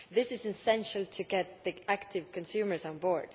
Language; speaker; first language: English; non-native, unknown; Estonian